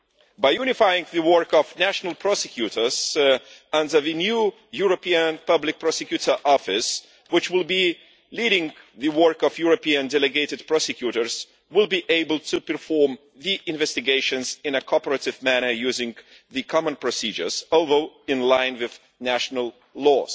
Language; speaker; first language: English; non-native, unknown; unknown